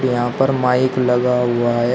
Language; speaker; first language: Hindi; native; Hindi